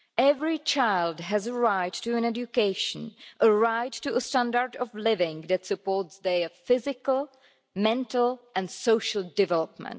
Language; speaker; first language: English; non-native, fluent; Czech